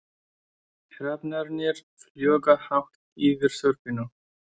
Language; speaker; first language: Icelandic; non-native, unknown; Persian